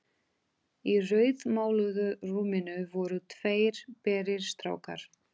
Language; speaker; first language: Icelandic; non-native, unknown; Portuguese